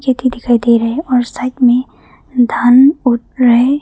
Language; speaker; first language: Hindi; non-native, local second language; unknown